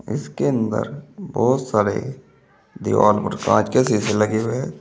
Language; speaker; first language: Hindi; native; Hindi